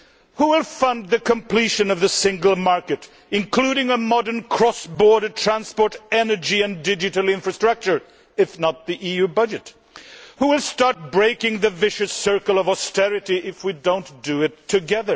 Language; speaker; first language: English; non-native, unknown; Swedish